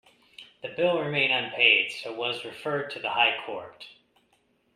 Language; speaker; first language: English; native; English